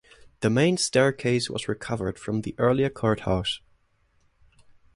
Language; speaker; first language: English; non-native, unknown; German